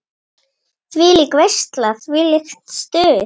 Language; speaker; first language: Icelandic; native; Icelandic